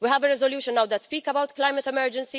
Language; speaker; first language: English; non-native, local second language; Maltese